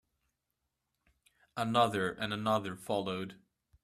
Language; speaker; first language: English; native; English